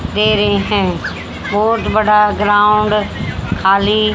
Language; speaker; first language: Hindi; native; Hindi